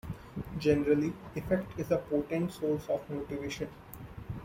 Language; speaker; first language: English; non-native, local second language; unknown